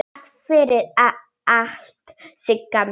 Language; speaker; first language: Icelandic; non-native, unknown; Polish